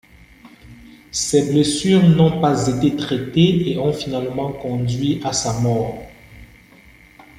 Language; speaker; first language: French; non-native, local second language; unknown